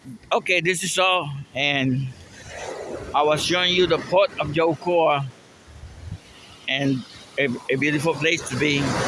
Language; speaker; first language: English; non-native, learner; Spanish